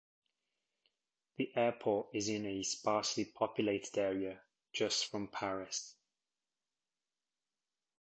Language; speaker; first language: English; native; English